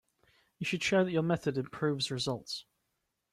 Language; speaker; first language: English; native; English